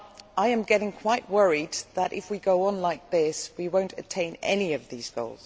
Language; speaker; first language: English; non-native, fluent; Dutch